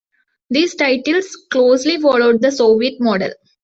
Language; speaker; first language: English; non-native, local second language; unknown